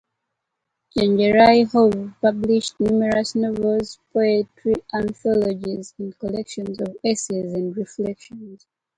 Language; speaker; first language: English; native; English